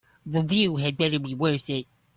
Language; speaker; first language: English; native; English